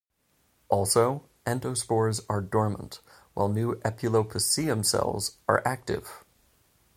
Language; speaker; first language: English; native; English